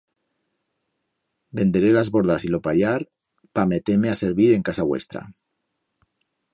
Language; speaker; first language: Aragonese; native; Aragonese